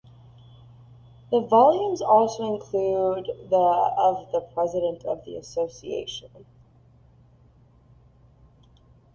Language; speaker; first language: English; native; English